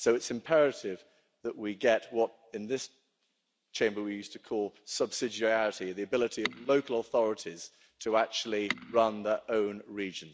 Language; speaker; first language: English; native; English